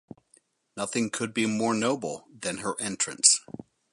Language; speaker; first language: English; native; English